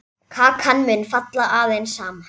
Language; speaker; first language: Icelandic; native; Icelandic